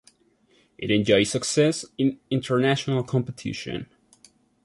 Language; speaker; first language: English; non-native, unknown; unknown